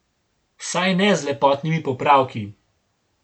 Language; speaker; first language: Slovenian; native; Slovenian